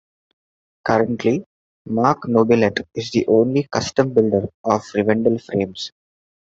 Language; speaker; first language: English; non-native, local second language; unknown